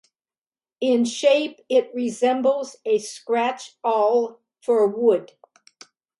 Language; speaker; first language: English; native; English